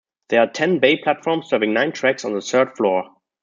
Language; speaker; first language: English; non-native, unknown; German